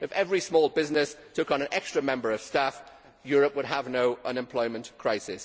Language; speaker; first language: English; native; English